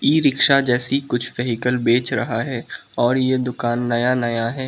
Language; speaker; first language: Hindi; non-native, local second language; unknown